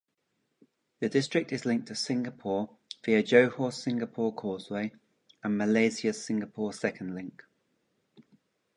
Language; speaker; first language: English; native; English